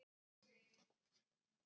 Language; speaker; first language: Icelandic; native; Icelandic